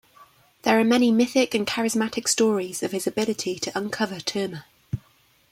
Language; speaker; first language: English; native; English